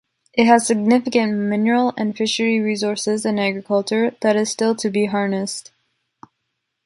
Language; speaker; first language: English; native; English